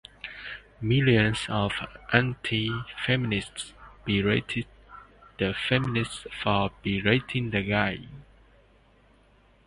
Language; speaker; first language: English; non-native, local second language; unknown